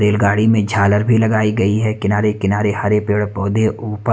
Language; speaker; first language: Hindi; non-native, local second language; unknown